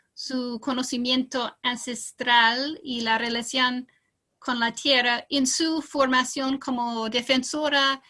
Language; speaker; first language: Spanish; non-native, fluent; English